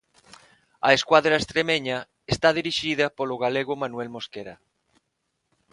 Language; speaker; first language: Galician; non-native, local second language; Spanish